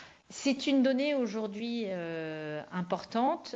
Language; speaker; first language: French; native; French